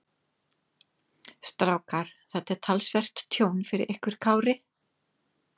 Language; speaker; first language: Icelandic; non-native, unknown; English